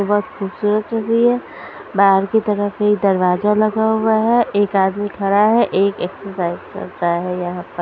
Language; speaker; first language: Hindi; non-native, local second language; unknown